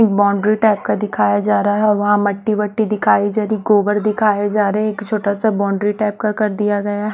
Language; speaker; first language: Hindi; native; Hindi